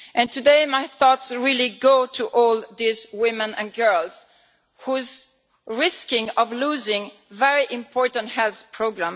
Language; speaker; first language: English; non-native, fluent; Italian